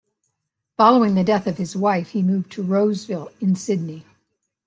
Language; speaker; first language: English; native; English